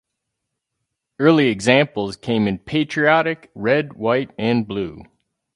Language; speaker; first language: English; native; English